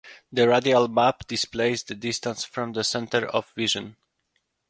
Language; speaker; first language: English; non-native, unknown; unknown